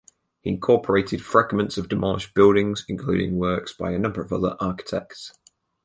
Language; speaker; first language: English; native; English